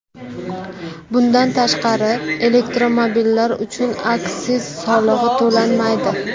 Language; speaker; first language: Uzbek; native; Uzbek